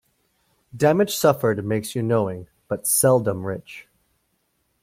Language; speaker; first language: English; native; English